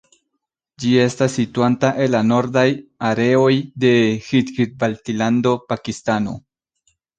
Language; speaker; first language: Esperanto; non-native, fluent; Spanish